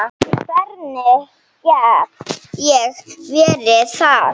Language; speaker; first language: Icelandic; non-native, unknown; Slovenian